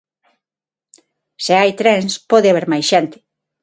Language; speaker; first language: Galician; non-native, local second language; Spanish